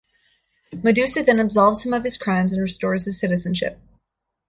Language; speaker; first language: English; native; English